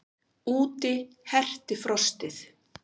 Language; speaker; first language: Icelandic; native; Icelandic